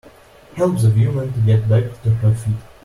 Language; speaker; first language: English; non-native, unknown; Russian